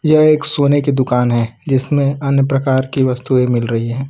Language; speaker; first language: Hindi; non-native, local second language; Gujarati